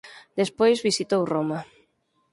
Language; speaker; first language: Galician; native; Galician